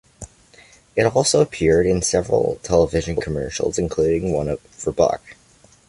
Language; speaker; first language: English; native; English